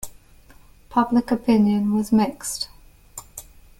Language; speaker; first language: English; native; English